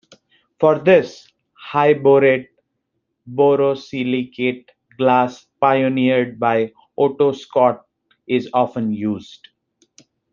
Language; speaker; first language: English; non-native, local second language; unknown